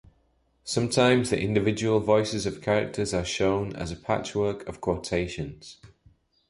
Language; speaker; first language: English; native; English